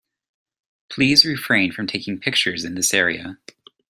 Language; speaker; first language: English; native; English